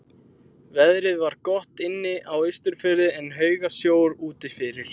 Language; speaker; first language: Icelandic; native; Icelandic